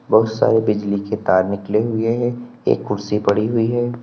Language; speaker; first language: Hindi; native; Hindi